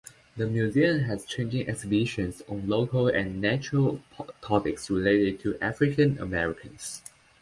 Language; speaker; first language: English; non-native, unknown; Chinese